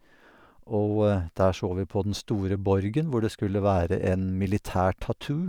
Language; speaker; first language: Norwegian; native; Norwegian